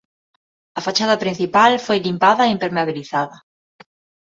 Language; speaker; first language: Galician; non-native, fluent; Spanish